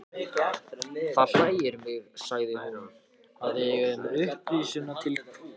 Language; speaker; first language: Icelandic; non-native, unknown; Japanese